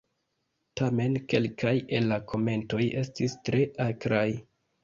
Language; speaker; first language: Esperanto; non-native, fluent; Kinyarwanda